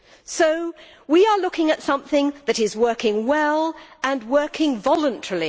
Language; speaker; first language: English; native; English